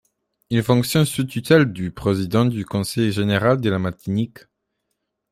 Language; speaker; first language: French; non-native, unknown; Polish